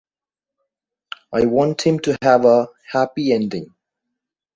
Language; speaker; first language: English; native; English